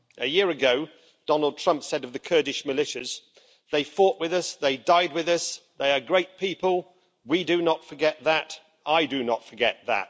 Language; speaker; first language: English; native; English